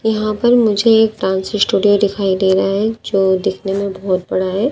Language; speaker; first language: Hindi; native; Hindi